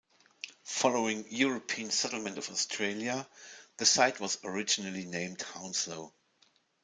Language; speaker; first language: English; non-native, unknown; German